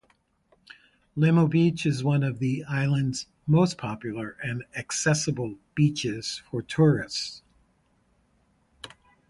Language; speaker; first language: English; native; English